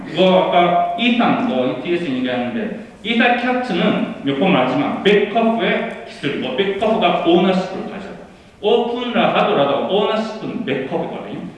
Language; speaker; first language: Korean; early bilingual, heritage; Korean